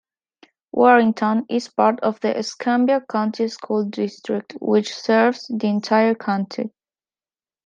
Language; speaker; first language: English; non-native, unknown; Spanish